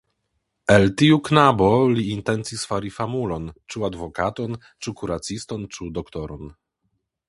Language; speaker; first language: Esperanto; non-native, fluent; Polish